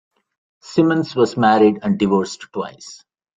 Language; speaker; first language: English; non-native, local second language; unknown